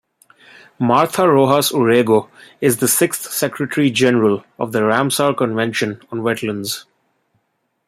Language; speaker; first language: English; non-native, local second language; Bangla